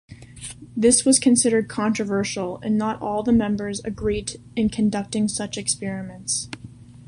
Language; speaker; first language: English; native; English